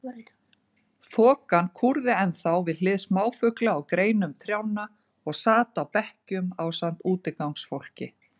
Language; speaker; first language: Icelandic; native; Icelandic